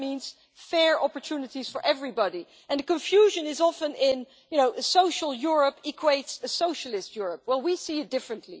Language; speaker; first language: English; non-native, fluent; Dutch